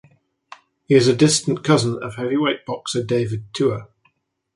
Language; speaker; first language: English; native; English